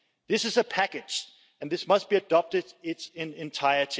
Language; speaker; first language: English; non-native, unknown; Danish